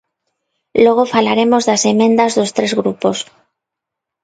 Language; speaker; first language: Galician; non-native, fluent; Spanish